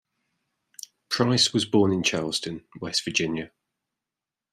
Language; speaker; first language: English; native; English